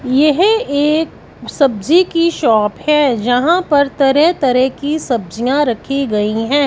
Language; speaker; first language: Hindi; non-native, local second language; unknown